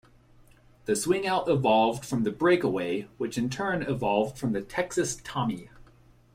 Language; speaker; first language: English; native; English